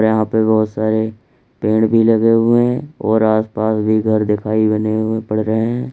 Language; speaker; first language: Hindi; native; Hindi